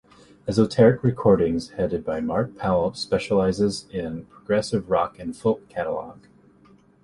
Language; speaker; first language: English; native; English